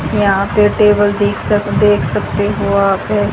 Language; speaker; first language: Hindi; native; Hindi